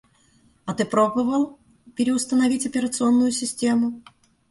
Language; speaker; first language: Russian; native; Russian